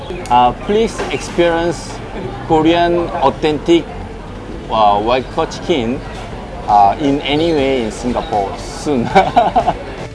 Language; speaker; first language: English; non-native, fluent; Korean